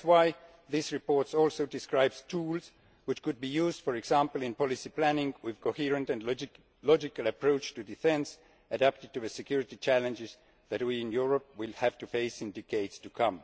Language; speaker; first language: English; non-native, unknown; Estonian